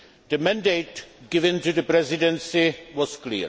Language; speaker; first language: English; non-native, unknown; Czech